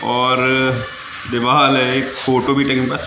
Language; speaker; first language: Hindi; native; Hindi